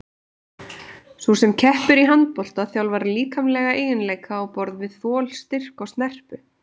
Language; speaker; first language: Icelandic; native; Icelandic